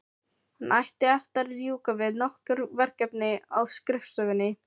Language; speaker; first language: Icelandic; non-native, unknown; Filipino